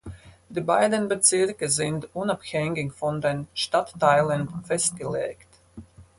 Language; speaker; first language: German; non-native, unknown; Latvian